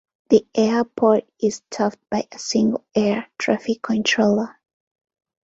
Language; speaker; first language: English; non-native, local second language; Ganda